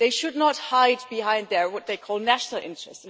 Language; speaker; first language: English; non-native, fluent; German